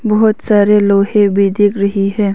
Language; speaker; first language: Hindi; non-native, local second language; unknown